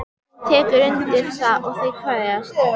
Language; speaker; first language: Icelandic; native; Icelandic